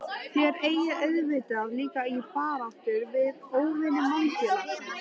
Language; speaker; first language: Icelandic; native; Icelandic